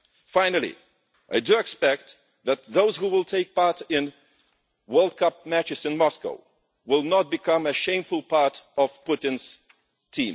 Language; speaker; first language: English; non-native, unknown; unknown